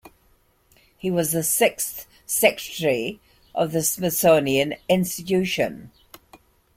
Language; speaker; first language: English; native; English